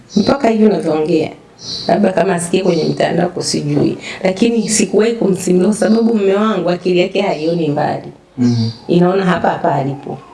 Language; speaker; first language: Swahili; native; Swahili